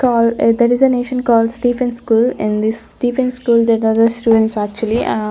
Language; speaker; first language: English; non-native, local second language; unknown